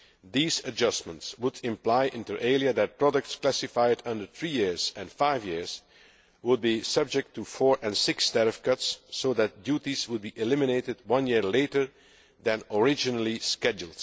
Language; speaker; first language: English; non-native, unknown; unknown